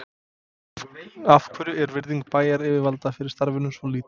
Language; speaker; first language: Icelandic; non-native, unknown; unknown